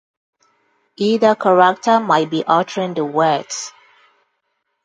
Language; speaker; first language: English; non-native, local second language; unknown